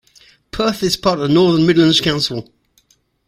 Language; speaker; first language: English; native; English